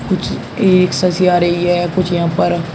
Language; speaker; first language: Hindi; native; Hindi